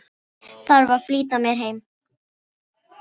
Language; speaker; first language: Icelandic; non-native, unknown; Filipino